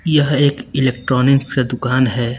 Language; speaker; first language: Hindi; native; Hindi